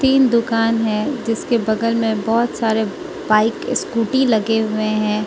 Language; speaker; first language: Hindi; non-native, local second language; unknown